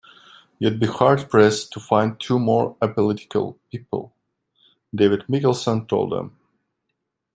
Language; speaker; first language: English; non-native, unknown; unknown